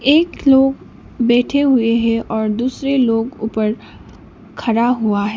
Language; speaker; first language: Hindi; non-native, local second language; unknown